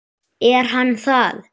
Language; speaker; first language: Icelandic; native; Icelandic